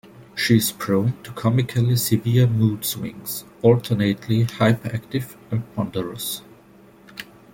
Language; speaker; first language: English; non-native, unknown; German